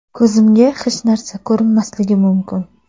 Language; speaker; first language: Uzbek; native; Uzbek